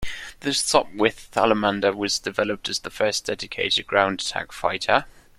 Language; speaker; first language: English; non-native, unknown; German